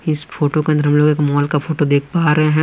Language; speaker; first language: Hindi; non-native, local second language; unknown